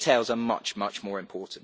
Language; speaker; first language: English; native; English